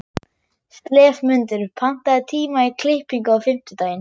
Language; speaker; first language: Icelandic; non-native, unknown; German